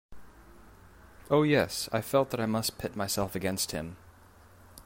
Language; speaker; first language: English; native; English